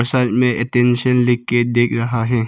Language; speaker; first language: Hindi; non-native, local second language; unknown